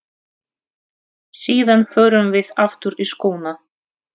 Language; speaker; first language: Icelandic; non-native, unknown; Russian